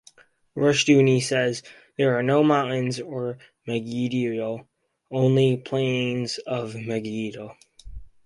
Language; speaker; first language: English; native; English